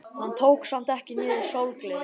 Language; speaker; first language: Icelandic; native; Icelandic